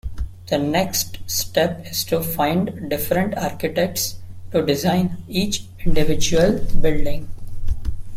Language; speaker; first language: English; non-native, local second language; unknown